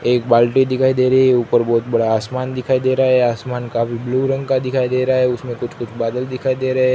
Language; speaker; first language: Hindi; non-native, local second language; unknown